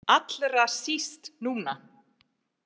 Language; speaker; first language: Icelandic; non-native, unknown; English